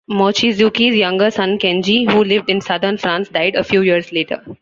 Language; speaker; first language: English; non-native, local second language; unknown